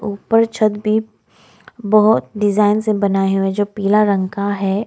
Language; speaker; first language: Hindi; non-native, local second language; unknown